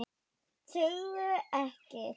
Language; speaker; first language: Icelandic; non-native, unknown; German